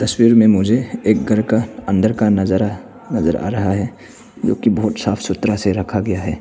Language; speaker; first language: Hindi; non-native, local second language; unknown